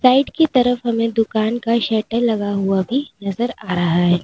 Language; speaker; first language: Hindi; native; Hindi